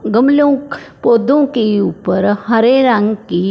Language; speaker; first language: Hindi; non-native, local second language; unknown